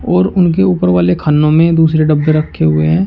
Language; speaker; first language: Hindi; native; Hindi